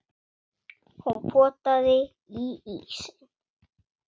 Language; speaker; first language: Icelandic; non-native, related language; Swedish